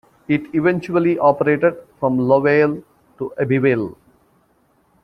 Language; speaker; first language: English; non-native, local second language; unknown